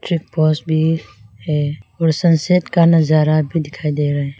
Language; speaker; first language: Hindi; non-native, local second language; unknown